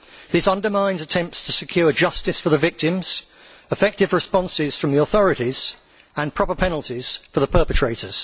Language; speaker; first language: English; native; English